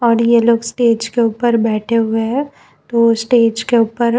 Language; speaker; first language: Hindi; non-native, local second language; Gujarati